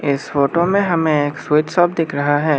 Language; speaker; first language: Hindi; non-native, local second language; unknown